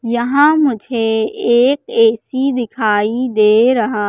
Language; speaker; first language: Hindi; native; Hindi